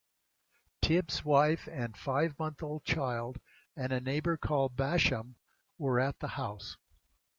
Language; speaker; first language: English; native; English